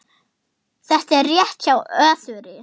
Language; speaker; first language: Icelandic; non-native, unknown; German